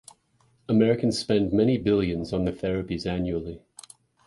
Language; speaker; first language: English; native; English